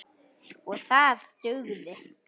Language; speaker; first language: Icelandic; native; Icelandic